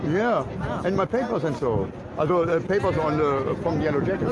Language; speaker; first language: English; non-native, learner; German